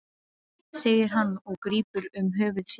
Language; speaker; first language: Icelandic; non-native, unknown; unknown